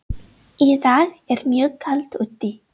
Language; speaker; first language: Icelandic; non-native, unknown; English